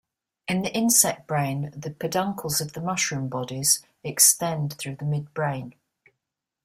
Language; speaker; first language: English; native; English